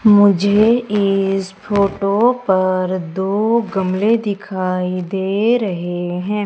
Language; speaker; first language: Hindi; native; Hindi